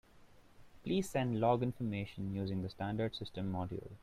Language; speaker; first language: English; non-native, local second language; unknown